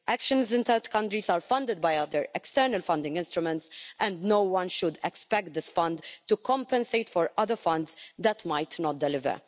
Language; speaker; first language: English; non-native, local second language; Maltese